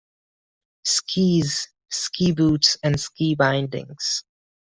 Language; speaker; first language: English; non-native, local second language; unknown